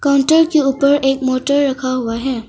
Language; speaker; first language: Hindi; non-native, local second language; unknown